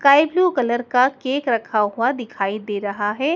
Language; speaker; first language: Hindi; native; Hindi